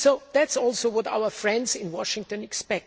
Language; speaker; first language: English; non-native, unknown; German